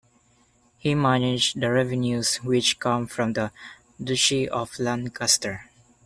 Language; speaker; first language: English; non-native, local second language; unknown